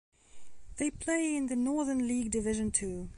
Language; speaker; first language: English; non-native, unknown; Belarusian